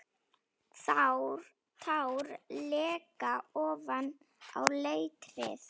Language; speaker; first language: Icelandic; non-native, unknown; Slovak